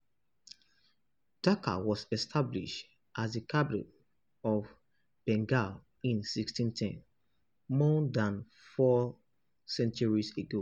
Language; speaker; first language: English; non-native, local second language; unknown